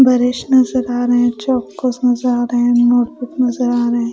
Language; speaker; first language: Hindi; non-native, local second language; Punjabi